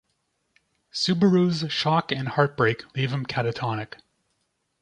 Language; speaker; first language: English; native; English